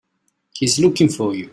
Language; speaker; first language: English; non-native, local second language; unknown